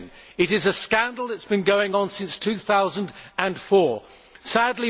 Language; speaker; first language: English; native; English